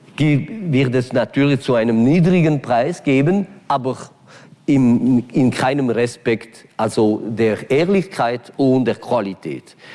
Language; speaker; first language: German; non-native, local second language; French